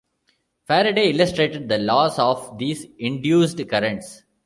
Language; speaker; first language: English; non-native, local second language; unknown